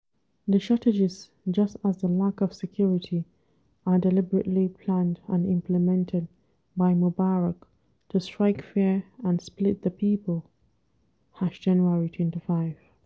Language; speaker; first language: English; non-native, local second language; Hausa